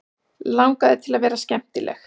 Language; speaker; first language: Icelandic; native; Icelandic